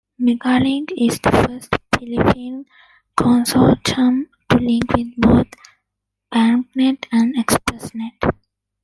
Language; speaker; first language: English; non-native, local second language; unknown